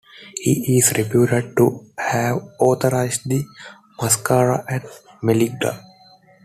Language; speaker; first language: English; non-native, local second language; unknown